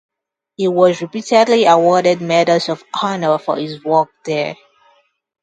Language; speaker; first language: English; non-native, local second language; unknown